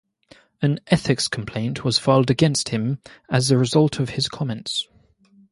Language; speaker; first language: English; native; English